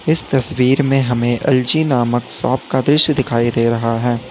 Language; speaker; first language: Hindi; native; Hindi